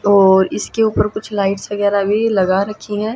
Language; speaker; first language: Hindi; native; Hindi